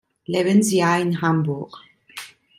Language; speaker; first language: German; non-native, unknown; Italian